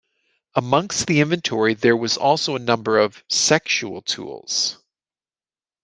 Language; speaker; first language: English; native; English